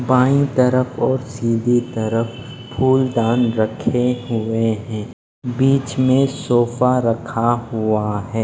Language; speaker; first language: Hindi; non-native, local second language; Punjabi